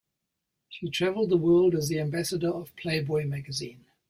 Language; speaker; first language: English; native; English